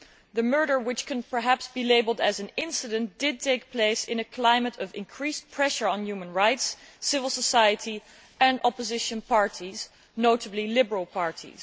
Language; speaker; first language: English; non-native, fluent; Dutch